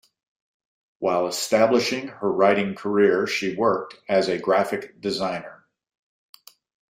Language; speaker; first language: English; native; English